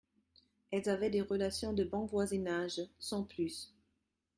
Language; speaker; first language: French; non-native, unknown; German